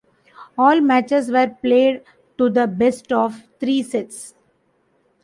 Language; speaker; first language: English; non-native, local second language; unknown